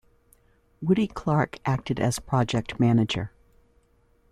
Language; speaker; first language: English; native; English